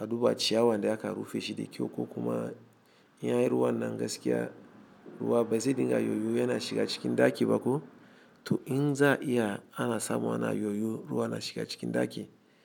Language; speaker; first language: Hausa; non-native, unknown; Igbo